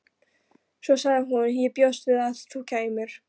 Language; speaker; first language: Icelandic; non-native, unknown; Polish